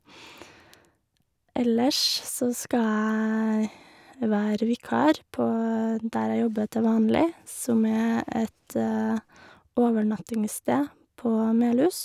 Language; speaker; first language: Norwegian; native; Norwegian